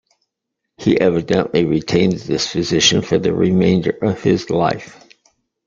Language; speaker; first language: English; native; English